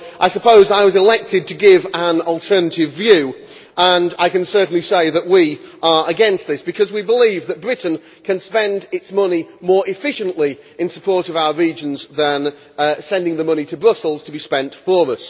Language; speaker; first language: English; native; English